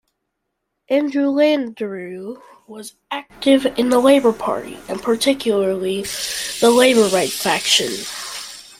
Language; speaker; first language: English; native; English